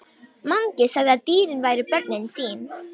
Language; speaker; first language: Icelandic; non-native, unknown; Romanian